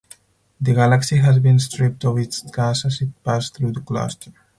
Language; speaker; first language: English; non-native, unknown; Spanish